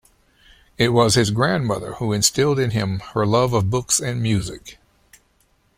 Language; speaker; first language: English; native; English